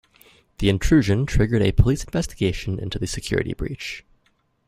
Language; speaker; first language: English; native; English